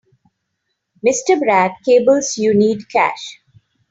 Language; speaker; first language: English; non-native, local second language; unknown